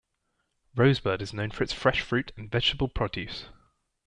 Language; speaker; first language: English; native; English